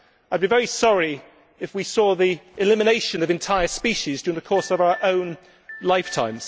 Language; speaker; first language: English; native; English